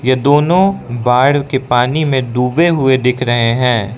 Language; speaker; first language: Hindi; non-native, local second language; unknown